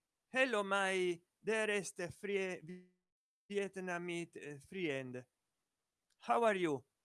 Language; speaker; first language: English; non-native, learner; Italian